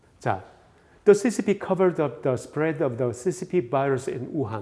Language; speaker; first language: English; non-native, fluent; Korean